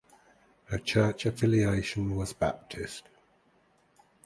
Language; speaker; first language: English; native; English